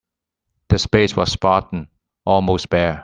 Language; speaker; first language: English; non-native, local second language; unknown